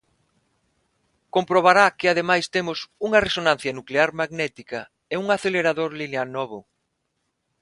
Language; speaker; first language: Galician; non-native, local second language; Spanish